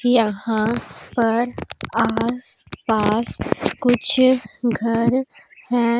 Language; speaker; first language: Hindi; non-native, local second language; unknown